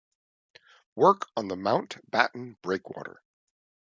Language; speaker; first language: English; native; English